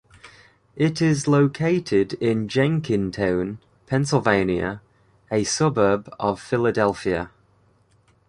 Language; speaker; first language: English; native; English